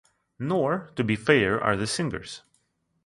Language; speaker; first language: English; non-native, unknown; Russian